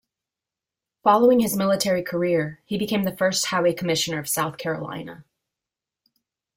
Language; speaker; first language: English; native; English